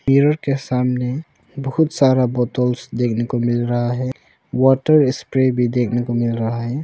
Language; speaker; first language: Hindi; non-native, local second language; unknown